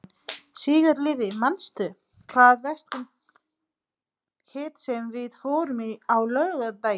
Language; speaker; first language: Icelandic; non-native, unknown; Nepali